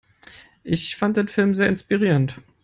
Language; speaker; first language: English; non-native, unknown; German